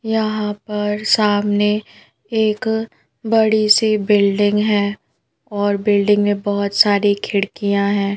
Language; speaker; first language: Hindi; native; Hindi